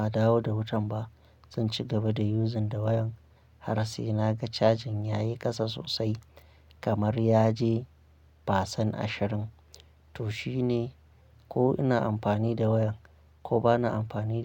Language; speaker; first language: Hausa; non-native, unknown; Akan